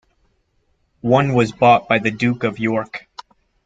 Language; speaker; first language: English; native; English